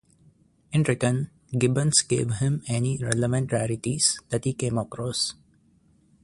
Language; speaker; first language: English; non-native, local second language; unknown